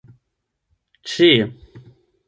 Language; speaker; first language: Esperanto; non-native, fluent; German